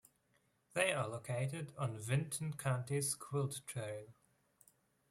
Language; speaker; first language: English; non-native, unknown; Swiss German